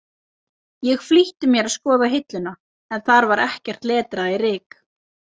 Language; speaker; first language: Icelandic; native; Icelandic